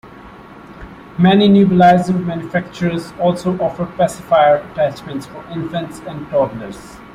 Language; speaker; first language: English; non-native, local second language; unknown